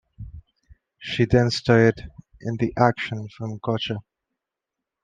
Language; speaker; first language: English; non-native, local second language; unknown